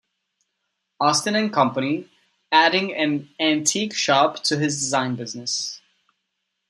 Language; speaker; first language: English; non-native, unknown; Czech